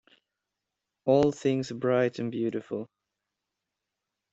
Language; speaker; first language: English; non-native, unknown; Swedish